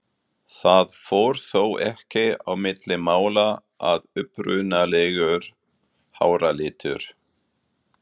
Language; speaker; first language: Icelandic; non-native, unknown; German